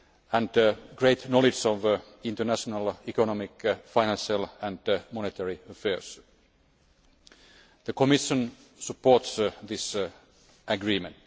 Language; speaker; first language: English; non-native, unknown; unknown